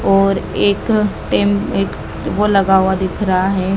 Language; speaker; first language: Hindi; native; Hindi